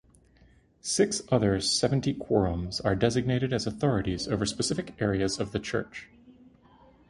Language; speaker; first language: English; native; English